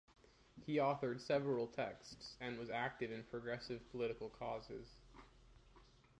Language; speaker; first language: English; native; English